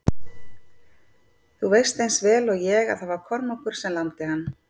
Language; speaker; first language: Icelandic; native; Icelandic